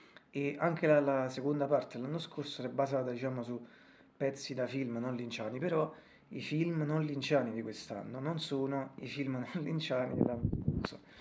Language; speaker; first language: Italian; native; Italian